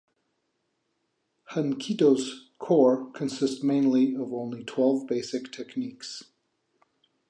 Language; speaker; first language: English; native; English